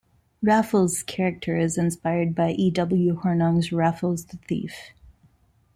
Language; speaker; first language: English; non-native, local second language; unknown